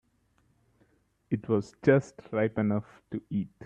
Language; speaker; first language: English; non-native, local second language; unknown